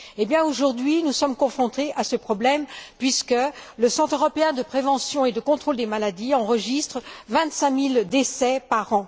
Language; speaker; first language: French; native; French